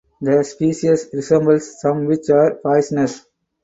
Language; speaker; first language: English; non-native, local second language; Tamil